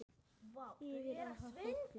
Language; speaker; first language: Icelandic; native; Icelandic